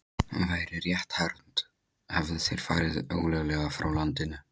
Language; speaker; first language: Icelandic; non-native, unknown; Polish